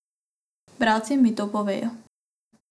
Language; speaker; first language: Slovenian; non-native, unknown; Macedonian